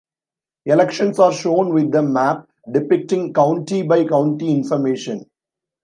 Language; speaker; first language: English; non-native, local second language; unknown